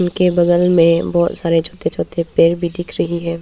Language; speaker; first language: Hindi; early bilingual, other home language; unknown